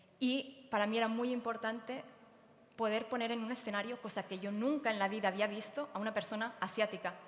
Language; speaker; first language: Spanish; native; Spanish